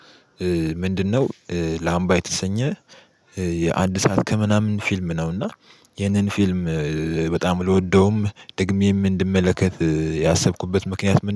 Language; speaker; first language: Amharic; native; Amharic